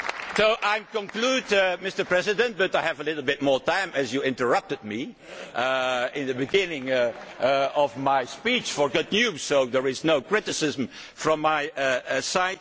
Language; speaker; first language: English; non-native, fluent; Dutch